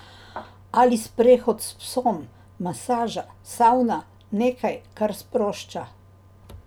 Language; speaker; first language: Slovenian; native; Slovenian